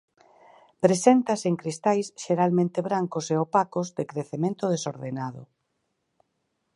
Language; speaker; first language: Galician; native; Galician